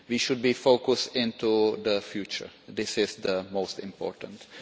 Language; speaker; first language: English; non-native, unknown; Czech